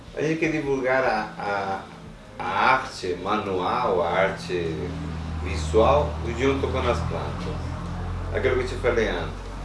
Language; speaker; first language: Portuguese; non-native, fluent; Spanish